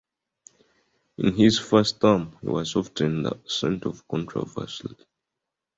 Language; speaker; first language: English; non-native, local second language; Ganda